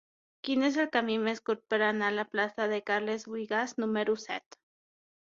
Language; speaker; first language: Catalan; non-native, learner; Spanish